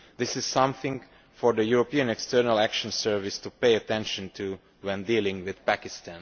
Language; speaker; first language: English; non-native, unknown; Romanian